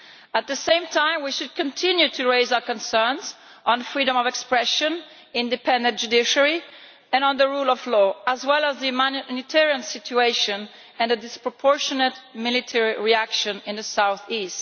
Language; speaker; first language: English; non-native, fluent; Italian